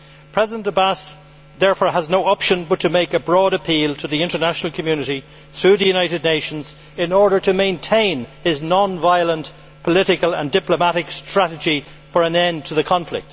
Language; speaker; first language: English; native; English